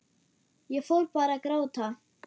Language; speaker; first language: Icelandic; non-native, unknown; German